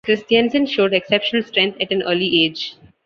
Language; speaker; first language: English; non-native, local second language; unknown